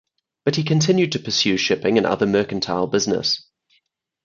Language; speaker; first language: English; native; English